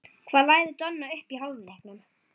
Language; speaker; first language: Icelandic; non-native, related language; Swedish